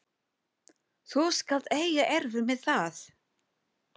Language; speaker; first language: Icelandic; non-native, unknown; Filipino